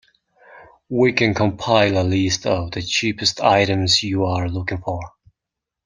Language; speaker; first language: English; non-native, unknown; Mongolian